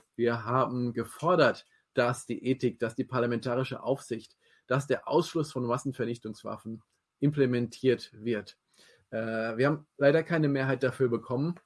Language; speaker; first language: German; native; German